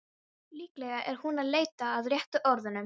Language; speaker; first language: Icelandic; non-native, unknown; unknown